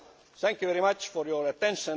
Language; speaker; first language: English; non-native, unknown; Estonian